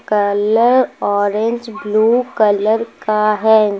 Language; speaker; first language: Hindi; native; Hindi